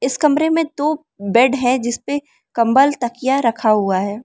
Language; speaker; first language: Hindi; non-native, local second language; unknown